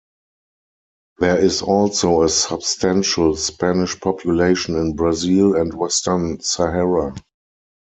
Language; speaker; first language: English; non-native, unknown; German